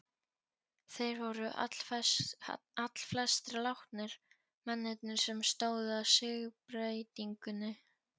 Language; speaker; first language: Icelandic; non-native, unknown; Polish